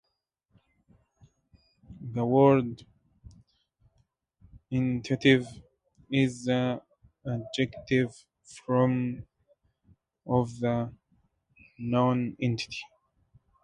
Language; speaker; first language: English; native; English